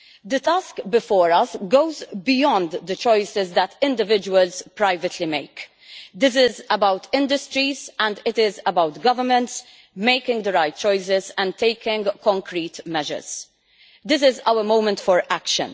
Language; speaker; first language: English; non-native, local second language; Maltese